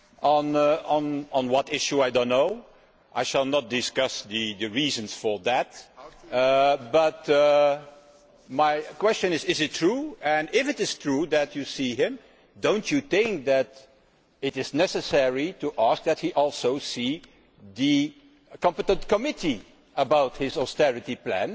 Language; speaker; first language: English; non-native, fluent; Dutch